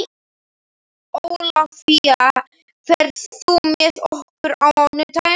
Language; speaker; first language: Icelandic; non-native, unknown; Slovak